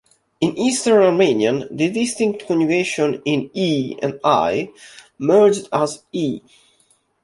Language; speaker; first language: English; non-native, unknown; Italian